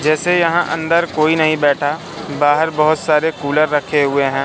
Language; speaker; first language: Hindi; native; Hindi